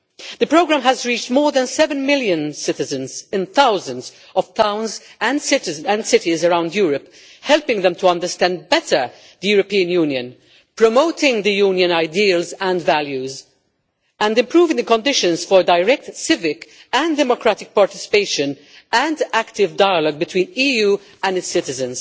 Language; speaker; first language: English; non-native, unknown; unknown